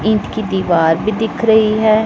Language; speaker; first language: Hindi; non-native, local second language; Punjabi